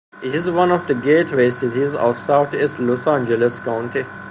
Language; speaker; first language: English; non-native, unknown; Persian